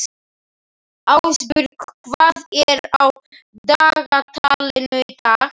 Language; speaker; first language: Icelandic; non-native, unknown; Slovak